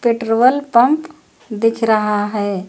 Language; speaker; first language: Hindi; native; Hindi